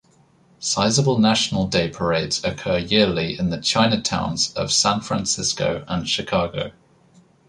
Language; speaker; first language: English; native; English